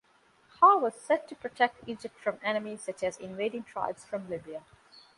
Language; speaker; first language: English; non-native, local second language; Divehi